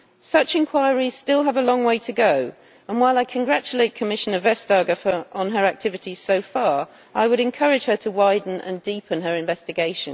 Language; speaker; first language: English; native; English